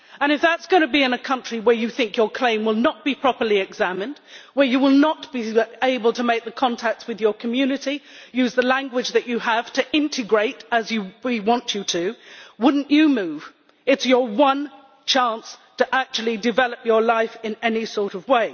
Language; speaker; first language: English; native; English